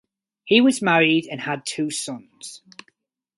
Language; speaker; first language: English; native; English